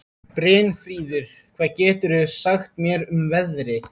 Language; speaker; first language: Icelandic; native; Icelandic